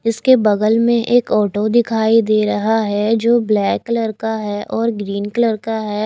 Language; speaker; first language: Hindi; native; Hindi